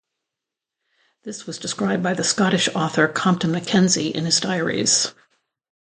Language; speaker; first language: English; native; English